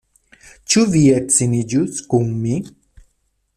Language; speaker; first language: Esperanto; non-native, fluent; Spanish